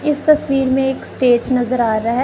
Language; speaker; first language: Hindi; non-native, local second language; Punjabi